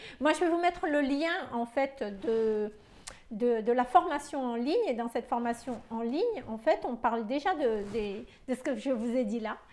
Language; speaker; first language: French; non-native, local second language; Malagasy